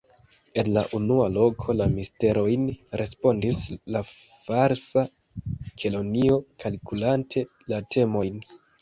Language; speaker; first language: Esperanto; non-native, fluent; Kinyarwanda